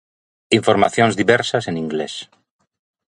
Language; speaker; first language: Galician; native; Galician